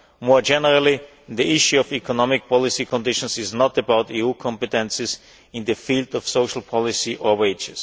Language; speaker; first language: English; non-native, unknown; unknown